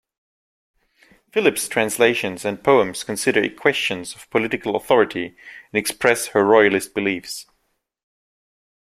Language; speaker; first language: English; non-native, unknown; German